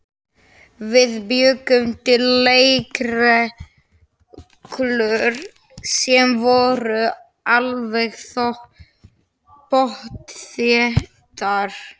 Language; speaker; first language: Icelandic; non-native, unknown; Slovak